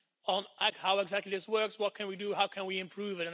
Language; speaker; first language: English; non-native, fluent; Dutch